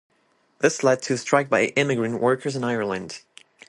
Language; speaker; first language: English; non-native, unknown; French